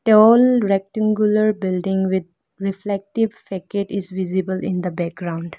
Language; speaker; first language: English; non-native, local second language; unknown